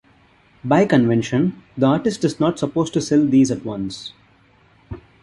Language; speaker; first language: English; non-native, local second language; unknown